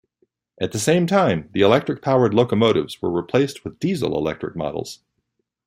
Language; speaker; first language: English; native; English